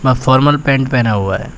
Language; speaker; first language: Hindi; native; Hindi